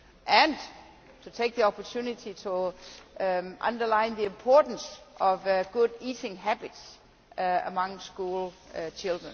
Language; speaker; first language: English; non-native, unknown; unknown